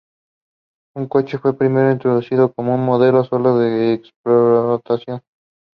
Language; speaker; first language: English; non-native, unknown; Spanish